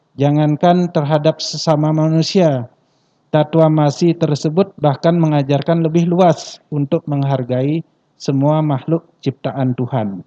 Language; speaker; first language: Indonesian; non-native, local second language; Balinese